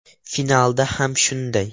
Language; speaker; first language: Uzbek; non-native, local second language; Russian